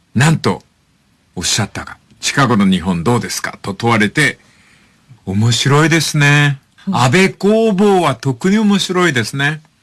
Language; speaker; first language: Japanese; native; Japanese